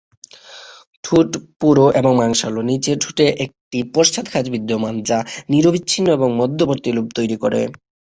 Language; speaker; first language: Bangla; native; Bangla